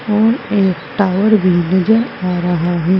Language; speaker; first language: Hindi; native; Hindi